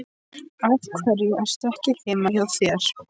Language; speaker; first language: Icelandic; non-native, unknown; Polish